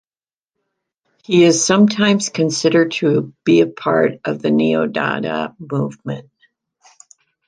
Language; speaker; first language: English; native; English